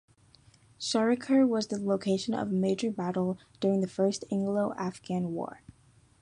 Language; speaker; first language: English; native; English